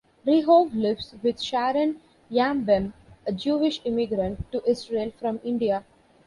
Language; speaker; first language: English; non-native, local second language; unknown